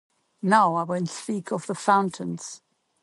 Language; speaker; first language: English; non-native, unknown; German